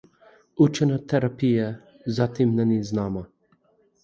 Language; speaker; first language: Czech; non-native, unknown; English